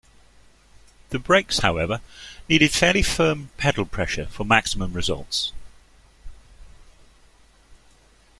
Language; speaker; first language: English; native; English